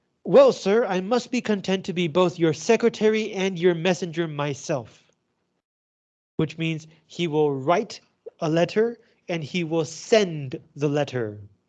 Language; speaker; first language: English; non-native, fluent; Chinese